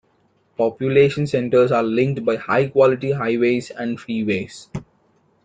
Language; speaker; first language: English; non-native, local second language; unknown